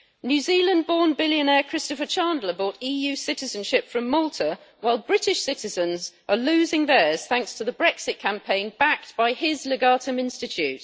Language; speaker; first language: English; native; English